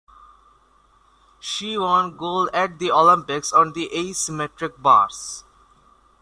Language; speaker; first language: English; non-native, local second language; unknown